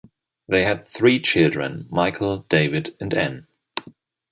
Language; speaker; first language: English; non-native, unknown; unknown